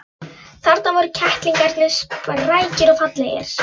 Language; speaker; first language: Icelandic; non-native, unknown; Polish